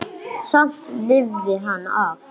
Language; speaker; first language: Icelandic; non-native, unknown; English